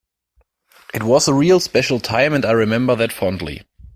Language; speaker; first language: English; non-native, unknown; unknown